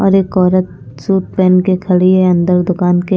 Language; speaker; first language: Hindi; non-native, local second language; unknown